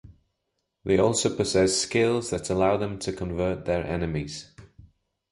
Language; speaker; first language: English; native; English